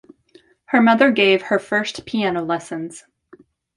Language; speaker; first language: English; native; English